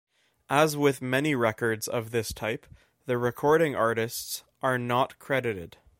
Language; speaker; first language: English; native; English